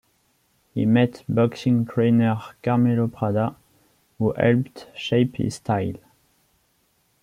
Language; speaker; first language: English; non-native, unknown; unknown